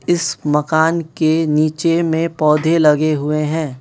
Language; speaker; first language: Hindi; non-native, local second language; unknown